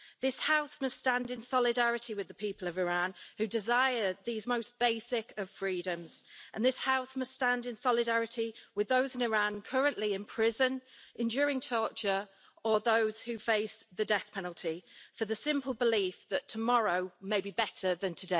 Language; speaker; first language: English; native; English